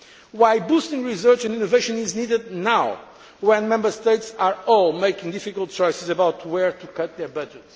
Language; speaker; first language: English; non-native, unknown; Portuguese